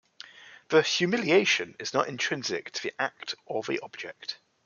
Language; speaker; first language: English; native; English